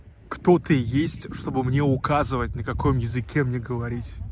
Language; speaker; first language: Russian; native; Russian